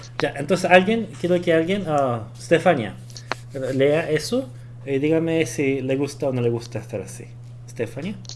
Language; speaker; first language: Spanish; early bilingual, other home language; Korean